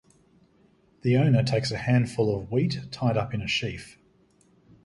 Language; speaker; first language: English; native; English